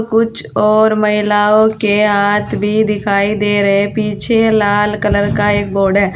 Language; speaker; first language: Hindi; native; Hindi